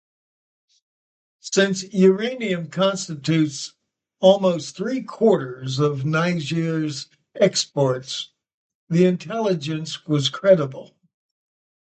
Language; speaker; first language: English; native; English